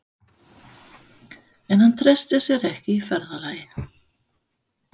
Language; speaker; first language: Icelandic; non-native, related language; Danish